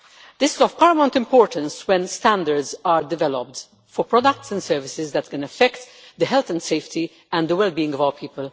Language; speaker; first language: English; non-native, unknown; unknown